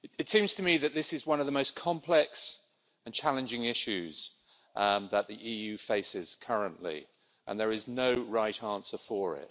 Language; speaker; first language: English; native; English